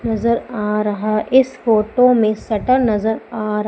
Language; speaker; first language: Hindi; native; Hindi